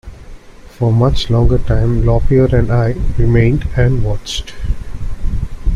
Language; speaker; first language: English; non-native, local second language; Tamil